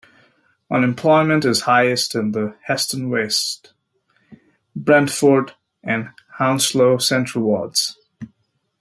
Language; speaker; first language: English; native; English